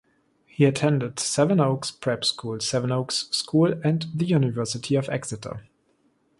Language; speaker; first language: English; non-native, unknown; German